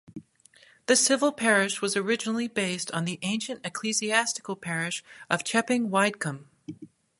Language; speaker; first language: English; native; English